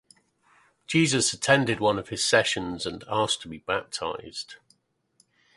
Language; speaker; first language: English; native; English